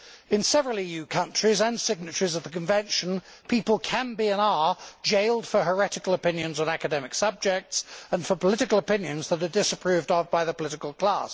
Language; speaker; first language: English; native; English